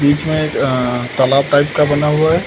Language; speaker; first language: Hindi; native; Hindi